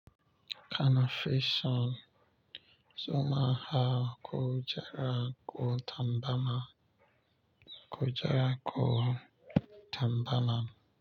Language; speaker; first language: Hausa; non-native, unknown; Yoruba